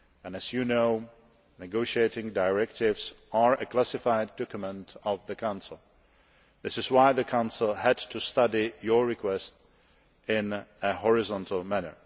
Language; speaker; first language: English; non-native, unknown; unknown